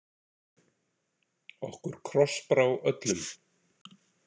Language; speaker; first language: Icelandic; native; Icelandic